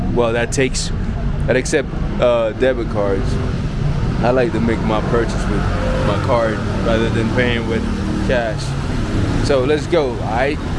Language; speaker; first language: English; native; English